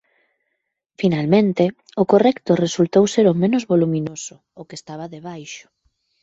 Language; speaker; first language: Galician; native; Galician